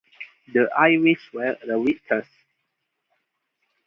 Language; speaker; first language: English; non-native, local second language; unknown